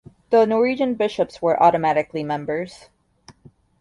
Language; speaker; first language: English; native; English